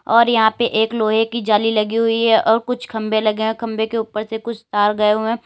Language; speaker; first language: Hindi; native; Hindi